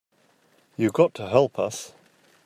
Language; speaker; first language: English; native; English